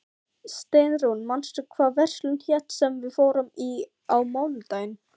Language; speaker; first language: Icelandic; non-native, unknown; Filipino